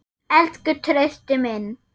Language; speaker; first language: Icelandic; non-native, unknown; German